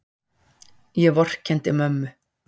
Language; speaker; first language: Icelandic; native; Icelandic